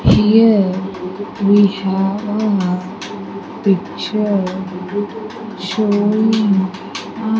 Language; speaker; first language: English; non-native, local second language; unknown